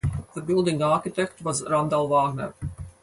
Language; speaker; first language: English; non-native, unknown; Latvian